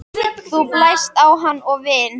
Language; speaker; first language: Icelandic; native; Icelandic